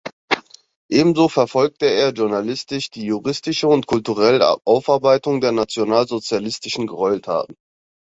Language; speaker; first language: German; early bilingual, other home language; Turkish